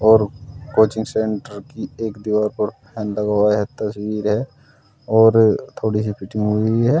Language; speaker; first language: Hindi; native; Hindi